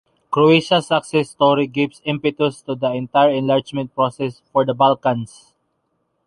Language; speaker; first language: English; non-native, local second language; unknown